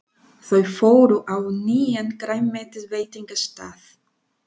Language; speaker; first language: Icelandic; non-native, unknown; Spanish